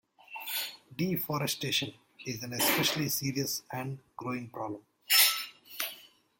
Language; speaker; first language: English; non-native, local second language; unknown